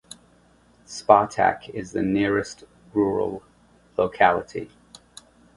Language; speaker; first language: English; native; English